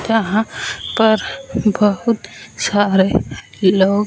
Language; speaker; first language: Hindi; non-native, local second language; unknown